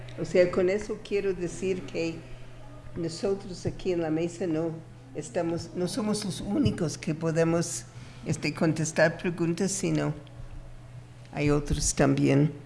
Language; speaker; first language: Spanish; non-native, fluent; English